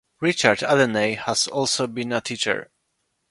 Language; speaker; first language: English; non-native, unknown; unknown